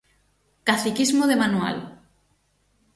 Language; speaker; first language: Galician; native; Galician